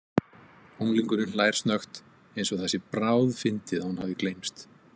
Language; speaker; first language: Icelandic; native; Icelandic